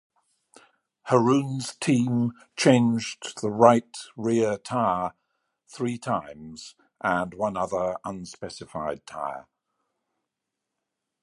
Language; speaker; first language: English; native; English